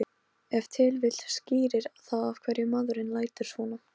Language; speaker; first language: Icelandic; non-native, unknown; Polish